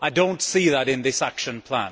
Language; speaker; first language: English; native; English